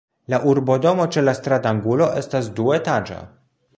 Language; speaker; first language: Esperanto; non-native, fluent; Polish